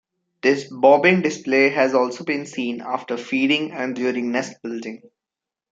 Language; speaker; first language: English; non-native, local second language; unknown